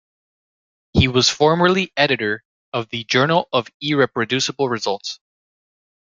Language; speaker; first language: English; native; English